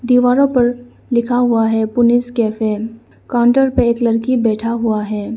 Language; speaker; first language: Hindi; non-native, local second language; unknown